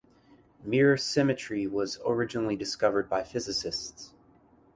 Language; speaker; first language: English; native; English